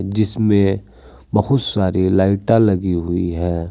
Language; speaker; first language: Hindi; native; Hindi